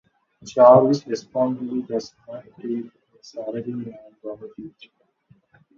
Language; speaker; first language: English; non-native, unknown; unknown